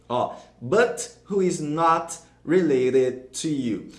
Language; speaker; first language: English; non-native, fluent; Portuguese